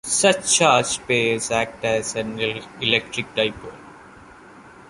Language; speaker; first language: English; non-native, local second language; Malayalam